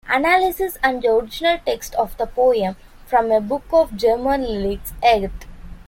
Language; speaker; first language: English; non-native, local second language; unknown